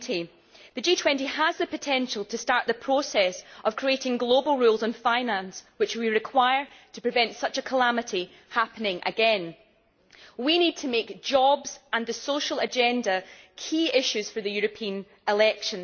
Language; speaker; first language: English; native; English